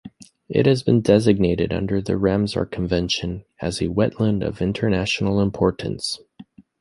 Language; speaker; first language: English; native; English